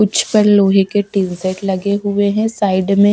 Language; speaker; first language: Hindi; non-native, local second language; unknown